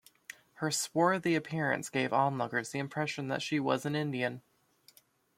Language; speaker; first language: English; native; English